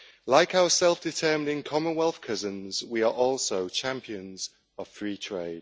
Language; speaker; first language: English; native; English